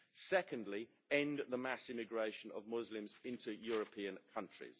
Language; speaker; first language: English; native; English